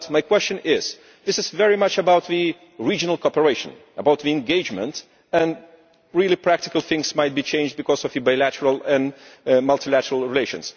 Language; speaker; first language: English; non-native, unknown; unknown